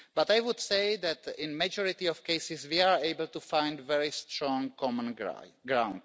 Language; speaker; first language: English; non-native, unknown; Czech